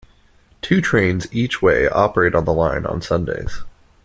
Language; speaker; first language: English; native; English